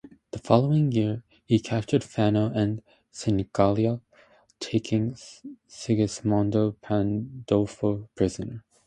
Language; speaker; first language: English; native; English